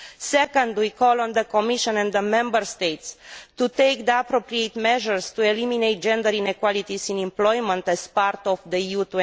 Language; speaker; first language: English; non-native, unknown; Romanian